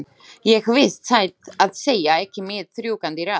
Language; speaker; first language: Icelandic; non-native, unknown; Slovak